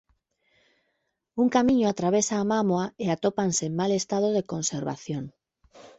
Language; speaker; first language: Galician; native; Galician